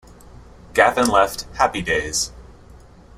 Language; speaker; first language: English; native; English